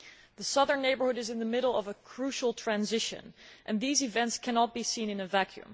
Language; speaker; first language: English; non-native, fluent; Dutch